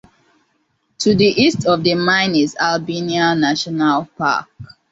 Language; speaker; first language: English; non-native, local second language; Hausa